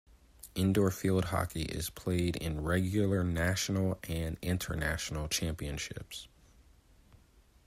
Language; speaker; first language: English; native; English